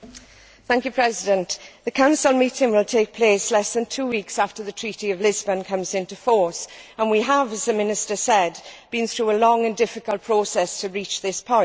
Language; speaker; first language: English; native; English